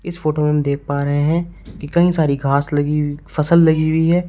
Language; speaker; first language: Hindi; native; Hindi